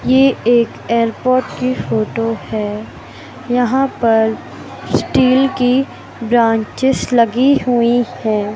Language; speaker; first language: Hindi; native; Hindi